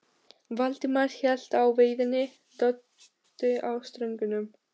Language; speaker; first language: Icelandic; non-native, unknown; Albanian